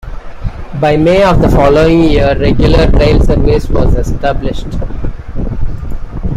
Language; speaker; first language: English; non-native, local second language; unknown